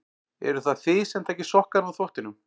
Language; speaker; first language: Icelandic; native; Icelandic